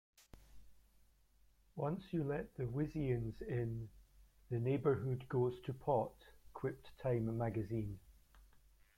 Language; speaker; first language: English; native; English